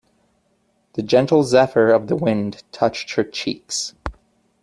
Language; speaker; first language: English; native; English